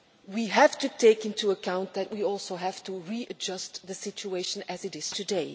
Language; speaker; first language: English; non-native, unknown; Dutch